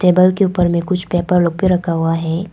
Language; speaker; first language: Hindi; non-native, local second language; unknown